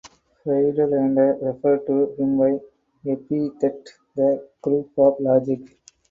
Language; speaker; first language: English; non-native, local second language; Tamil